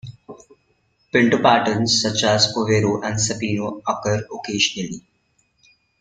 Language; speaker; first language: English; non-native, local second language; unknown